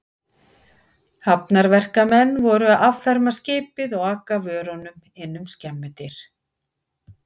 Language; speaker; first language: Icelandic; native; Icelandic